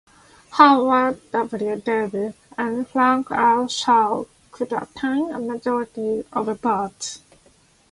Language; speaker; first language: English; non-native, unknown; Japanese